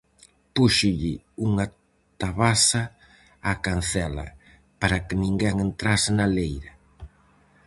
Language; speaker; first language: Galician; native; Galician